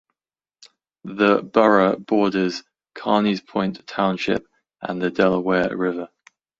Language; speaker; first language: English; native; English